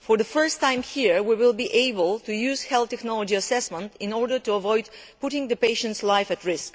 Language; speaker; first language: English; non-native, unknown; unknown